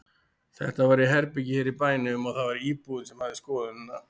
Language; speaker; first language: Icelandic; native; Icelandic